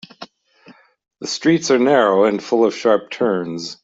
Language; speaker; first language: English; native; English